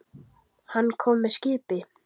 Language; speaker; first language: Icelandic; native; Icelandic